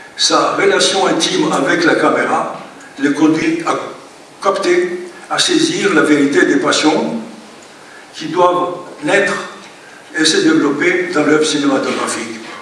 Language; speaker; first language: French; non-native, fluent; Greek